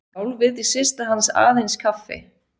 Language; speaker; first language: Icelandic; non-native, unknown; Swiss German